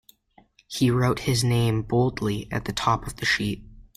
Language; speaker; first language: English; native; English